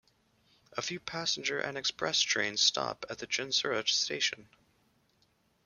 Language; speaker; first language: English; native; English